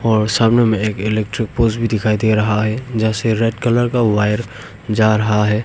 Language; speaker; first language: Hindi; non-native, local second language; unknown